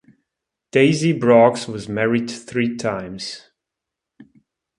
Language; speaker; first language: English; non-native, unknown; German